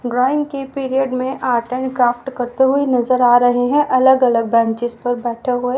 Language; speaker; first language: Hindi; native; Hindi